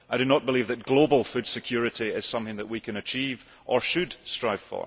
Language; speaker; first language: English; early bilingual, heritage; English